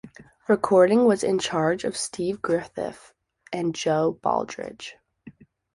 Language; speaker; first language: English; native; English